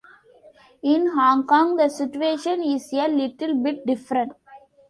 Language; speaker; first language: English; non-native, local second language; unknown